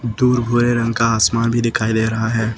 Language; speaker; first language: Hindi; native; Hindi